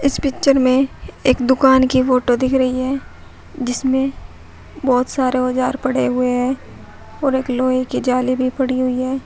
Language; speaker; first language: Hindi; native; Hindi